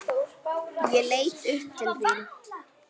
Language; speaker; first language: Icelandic; native; Icelandic